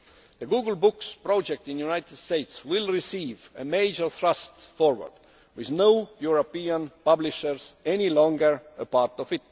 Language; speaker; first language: English; non-native, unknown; Estonian